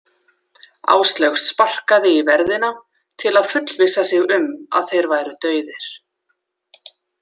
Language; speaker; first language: Icelandic; native; Icelandic